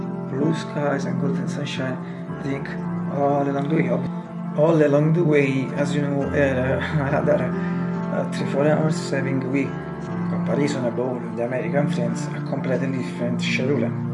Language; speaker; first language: English; non-native, learner; Italian